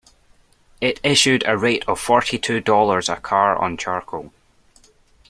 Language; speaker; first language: English; native; English